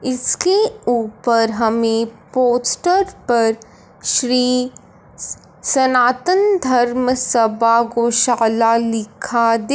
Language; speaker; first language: Hindi; non-native, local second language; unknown